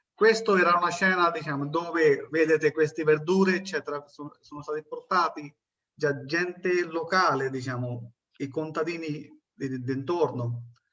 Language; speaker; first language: Italian; non-native, fluent; Punjabi